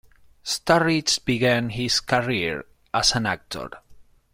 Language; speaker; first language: English; non-native, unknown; Spanish